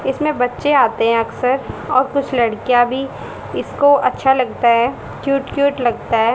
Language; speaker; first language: Hindi; native; Hindi